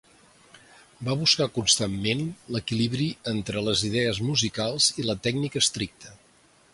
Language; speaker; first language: Catalan; native; Catalan